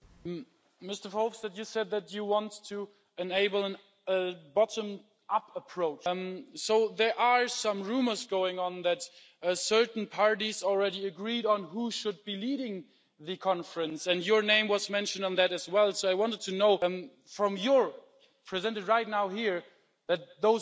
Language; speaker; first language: English; non-native, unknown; German